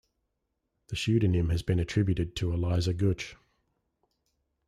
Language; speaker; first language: English; native; English